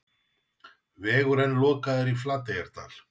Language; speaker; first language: Icelandic; native; Icelandic